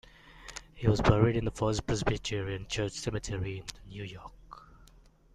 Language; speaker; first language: English; non-native, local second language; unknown